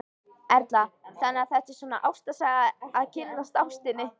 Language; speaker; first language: Icelandic; native; Icelandic